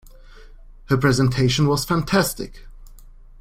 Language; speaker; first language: English; non-native, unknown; German